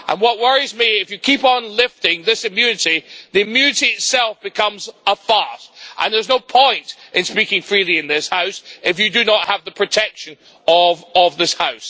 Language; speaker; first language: English; native; English